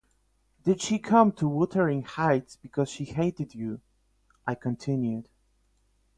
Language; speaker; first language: English; non-native, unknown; Polish